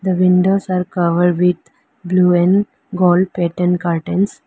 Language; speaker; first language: English; non-native, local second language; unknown